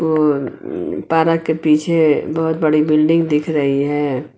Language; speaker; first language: Hindi; native; Hindi